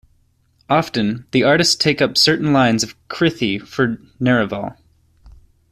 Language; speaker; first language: English; native; English